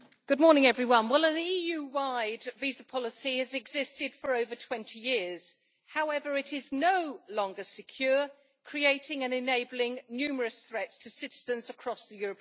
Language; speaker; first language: English; native; English